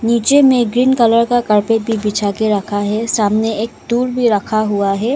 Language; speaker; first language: Hindi; non-native, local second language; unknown